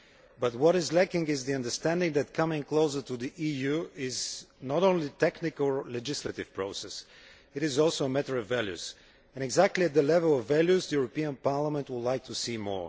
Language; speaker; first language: English; non-native, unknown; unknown